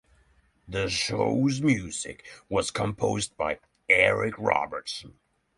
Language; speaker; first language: English; non-native, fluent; Norwegian